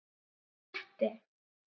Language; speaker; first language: Icelandic; native; Icelandic